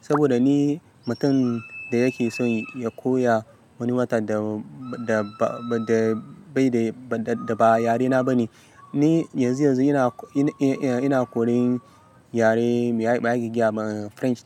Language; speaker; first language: Hausa; non-native, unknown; Yoruba